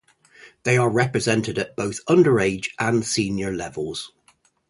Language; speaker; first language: English; native; English